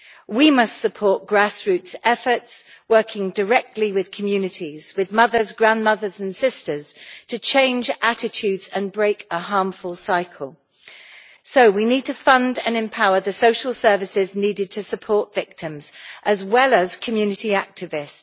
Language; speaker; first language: English; native; English